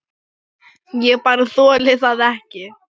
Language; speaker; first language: Icelandic; non-native, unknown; Thai